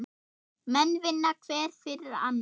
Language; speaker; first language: Icelandic; non-native, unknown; German